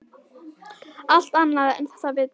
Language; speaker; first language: Icelandic; native; Icelandic